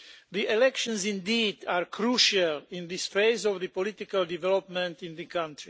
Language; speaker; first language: English; non-native, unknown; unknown